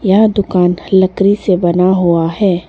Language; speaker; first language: Hindi; non-native, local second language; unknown